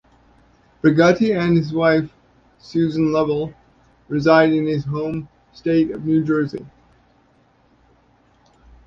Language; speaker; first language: English; native; English